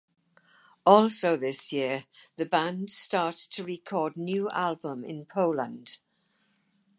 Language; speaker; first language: English; native; English